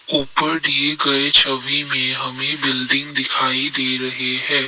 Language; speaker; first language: Hindi; non-native, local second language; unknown